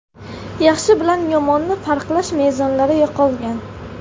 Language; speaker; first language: Uzbek; non-native, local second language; Tajik